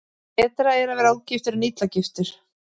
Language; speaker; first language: Icelandic; native; Icelandic